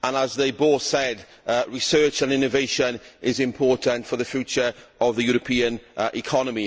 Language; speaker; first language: English; native; English